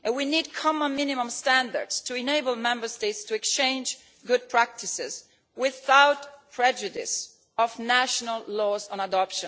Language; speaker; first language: English; non-native, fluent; Italian